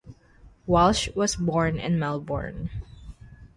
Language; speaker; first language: English; non-native, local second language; Filipino